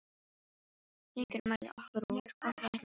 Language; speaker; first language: Icelandic; non-native, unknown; Filipino